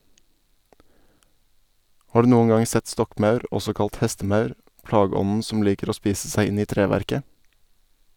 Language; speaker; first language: Norwegian; native; Norwegian